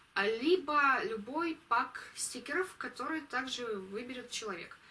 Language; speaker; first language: Russian; native; Russian